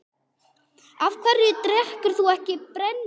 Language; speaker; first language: Icelandic; non-native, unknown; English